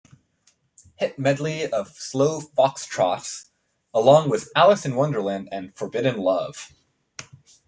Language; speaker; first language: English; native; English